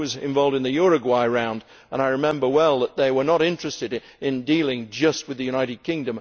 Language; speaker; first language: English; native; English